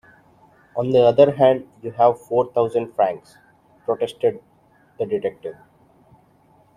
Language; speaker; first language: English; non-native, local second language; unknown